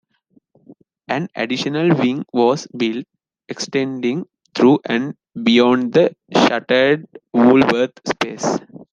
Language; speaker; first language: English; non-native, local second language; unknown